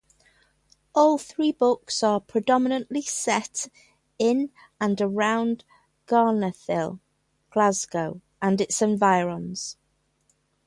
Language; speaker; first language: English; native; English